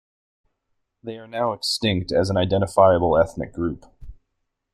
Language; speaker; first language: English; native; English